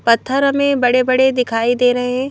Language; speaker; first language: Hindi; native; Hindi